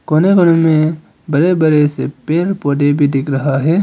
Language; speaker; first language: Hindi; non-native, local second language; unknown